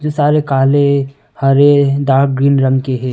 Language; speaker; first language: Hindi; non-native, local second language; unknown